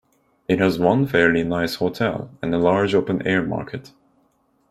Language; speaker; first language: English; non-native, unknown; Turkish